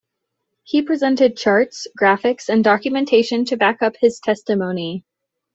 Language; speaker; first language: English; native; English